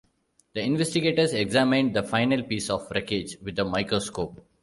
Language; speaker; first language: English; non-native, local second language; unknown